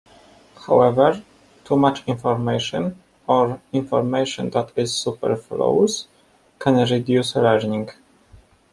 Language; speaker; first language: English; non-native, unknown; Polish